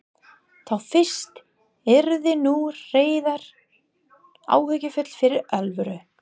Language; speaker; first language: Icelandic; non-native, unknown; English